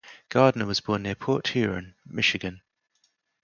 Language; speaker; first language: English; native; English